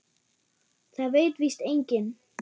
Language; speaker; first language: Icelandic; non-native, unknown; German